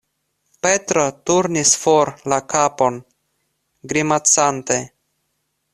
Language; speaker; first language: Esperanto; non-native, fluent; Russian